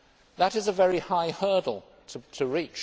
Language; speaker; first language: English; native; English